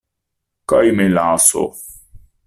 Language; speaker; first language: Esperanto; non-native, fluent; Italian